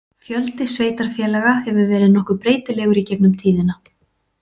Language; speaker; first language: Icelandic; native; Icelandic